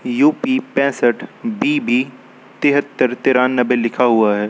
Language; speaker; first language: Hindi; native; Hindi